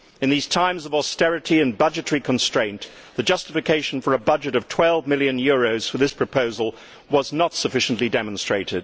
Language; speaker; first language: English; native; English